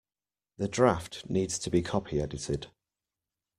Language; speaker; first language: English; native; English